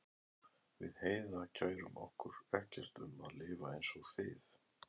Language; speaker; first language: Icelandic; native; Icelandic